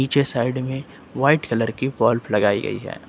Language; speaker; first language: Hindi; native; Hindi